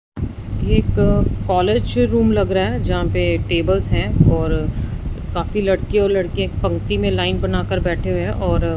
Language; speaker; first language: Hindi; non-native, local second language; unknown